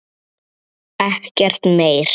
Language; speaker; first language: Icelandic; native; Icelandic